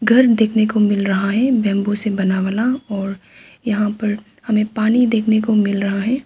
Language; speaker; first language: Hindi; non-native, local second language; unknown